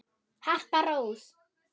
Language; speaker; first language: Icelandic; non-native, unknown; German